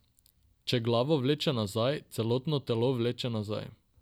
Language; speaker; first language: Slovenian; non-native, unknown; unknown